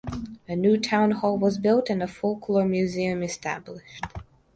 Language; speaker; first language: English; non-native, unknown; Russian